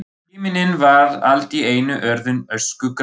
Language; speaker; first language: Icelandic; non-native, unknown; German